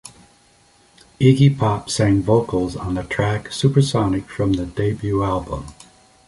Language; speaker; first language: English; native; English